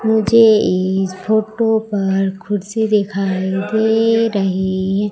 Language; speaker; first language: Hindi; native; Hindi